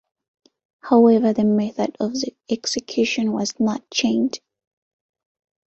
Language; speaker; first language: English; non-native, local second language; Ganda